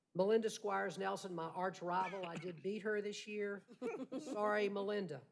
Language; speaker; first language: English; native; English